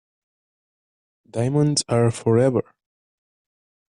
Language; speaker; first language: English; native; English